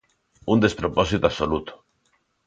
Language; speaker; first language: Galician; non-native, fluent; Spanish